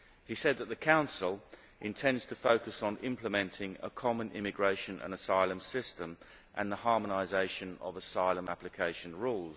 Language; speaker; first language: English; native; English